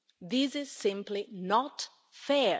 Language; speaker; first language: English; non-native, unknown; Italian